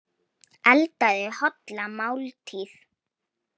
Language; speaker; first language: Icelandic; non-native, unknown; Polish